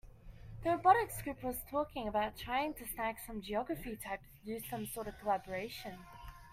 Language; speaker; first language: English; native; English